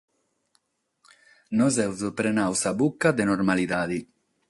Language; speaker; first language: Sardinian; non-native, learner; Catalan